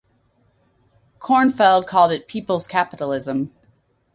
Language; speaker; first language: English; native; English